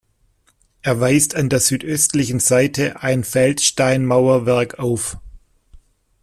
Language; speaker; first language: German; native; German